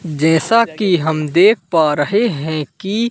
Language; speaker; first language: Hindi; native; Hindi